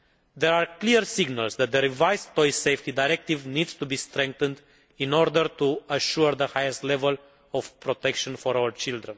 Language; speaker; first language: English; non-native, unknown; Romanian